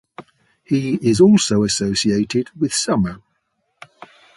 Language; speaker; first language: English; native; English